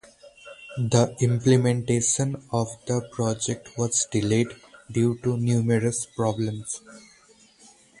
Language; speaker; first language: English; non-native, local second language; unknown